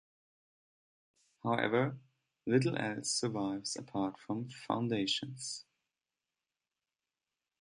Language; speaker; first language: English; non-native, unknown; German